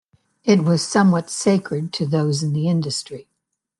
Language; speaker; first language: English; native; English